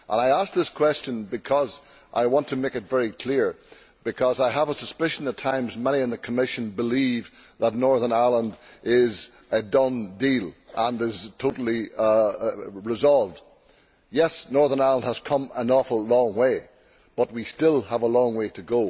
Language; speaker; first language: English; native; English